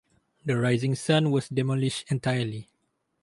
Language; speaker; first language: English; non-native, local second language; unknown